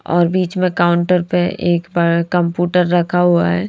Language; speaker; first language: Hindi; native; Hindi